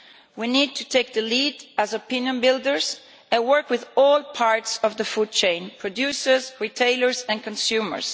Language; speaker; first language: English; non-native, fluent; Italian